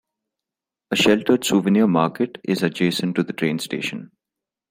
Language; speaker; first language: English; non-native, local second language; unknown